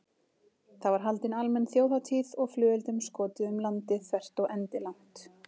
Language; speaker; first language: Icelandic; native; Icelandic